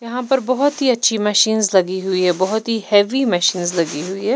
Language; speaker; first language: Hindi; non-native, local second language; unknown